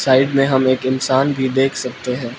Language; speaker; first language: Hindi; non-native, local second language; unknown